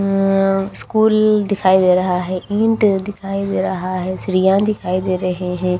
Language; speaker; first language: Hindi; native; Hindi